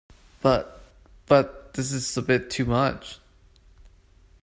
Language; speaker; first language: English; non-native, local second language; Cantonese